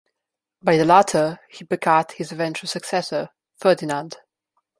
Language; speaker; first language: English; non-native, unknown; Slovenian